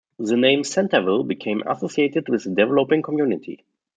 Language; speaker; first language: English; non-native, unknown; German